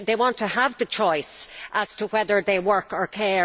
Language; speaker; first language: English; native; English